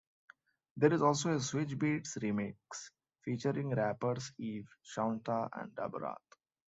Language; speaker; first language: English; non-native, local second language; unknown